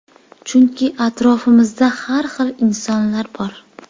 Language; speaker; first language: Uzbek; native; Uzbek